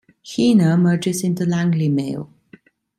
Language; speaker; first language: English; non-native, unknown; Italian